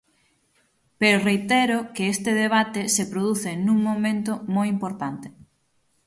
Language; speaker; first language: Galician; native; Galician